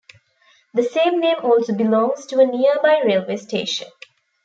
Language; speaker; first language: English; non-native, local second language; Tamil